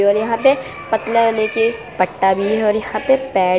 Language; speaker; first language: Hindi; non-native, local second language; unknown